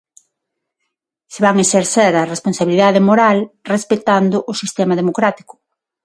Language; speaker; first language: Galician; non-native, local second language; Spanish